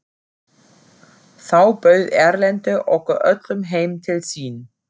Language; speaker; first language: Icelandic; non-native, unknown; German